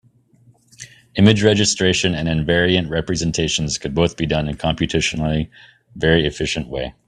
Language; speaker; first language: English; native; English